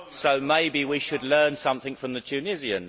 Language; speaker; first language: English; native; English